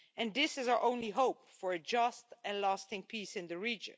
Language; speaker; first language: English; non-native, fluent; Dutch